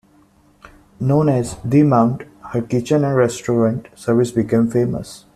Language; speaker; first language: English; non-native, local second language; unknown